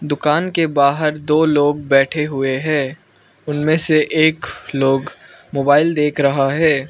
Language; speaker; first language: Hindi; early bilingual, other home language; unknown